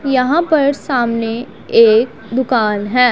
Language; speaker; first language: Hindi; non-native, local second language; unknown